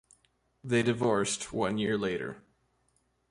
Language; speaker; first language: English; native; English